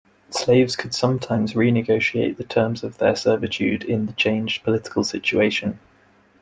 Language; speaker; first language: English; native; English